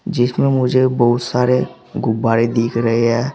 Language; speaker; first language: Hindi; native; Hindi